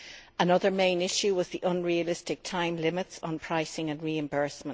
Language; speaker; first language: English; native; English